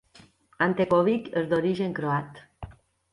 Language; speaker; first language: Catalan; native; Catalan